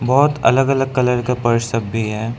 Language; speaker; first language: Hindi; non-native, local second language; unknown